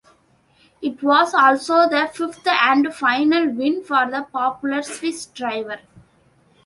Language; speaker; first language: English; non-native, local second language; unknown